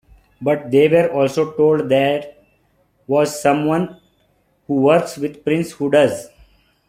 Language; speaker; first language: English; non-native, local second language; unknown